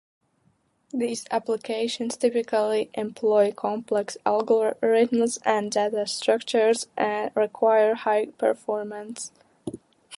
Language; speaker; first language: English; non-native, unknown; Latvian